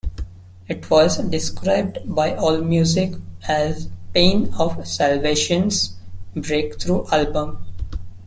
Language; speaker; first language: English; non-native, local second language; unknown